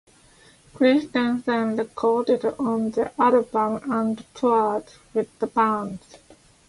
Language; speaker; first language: English; non-native, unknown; Japanese